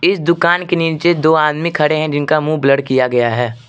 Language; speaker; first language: Hindi; non-native, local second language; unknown